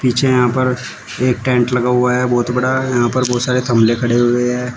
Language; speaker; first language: Hindi; native; Hindi